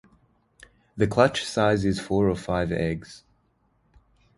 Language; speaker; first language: English; native; English